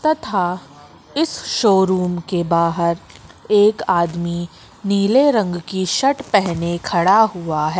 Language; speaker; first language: Hindi; native; Hindi